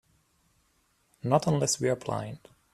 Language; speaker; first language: English; non-native, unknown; German